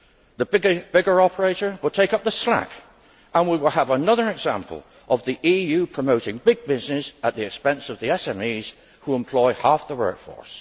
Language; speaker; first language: English; native; English